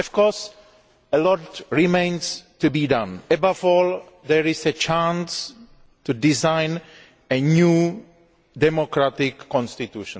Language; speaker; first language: English; non-native, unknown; Greek